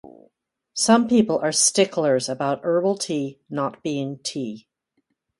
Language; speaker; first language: English; native; English